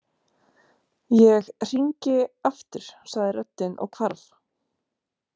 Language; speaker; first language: Icelandic; non-native, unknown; Romanian